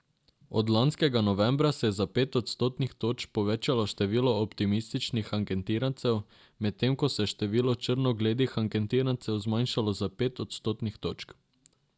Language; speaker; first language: Slovenian; non-native, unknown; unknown